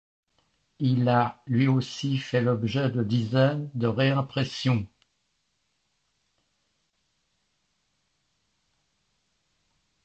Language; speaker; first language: French; native; French